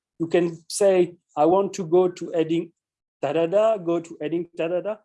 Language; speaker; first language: English; non-native, fluent; French